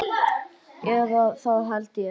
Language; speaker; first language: Icelandic; native; Icelandic